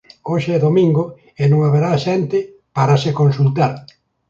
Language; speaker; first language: Galician; native; Galician